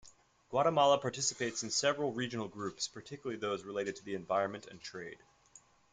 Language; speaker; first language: English; native; English